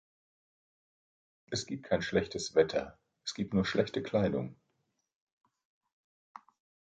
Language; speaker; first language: German; native; German